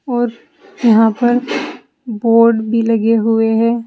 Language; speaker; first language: Hindi; native; Hindi